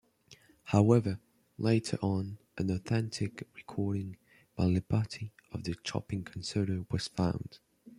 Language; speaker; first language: English; non-native, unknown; French